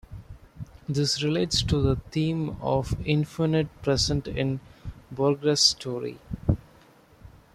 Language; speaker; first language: English; non-native, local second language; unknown